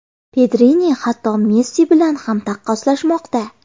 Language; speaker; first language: Uzbek; native; Uzbek